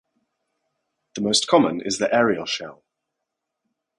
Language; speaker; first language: English; non-native, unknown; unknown